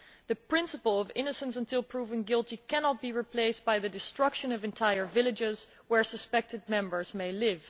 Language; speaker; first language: English; non-native, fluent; Dutch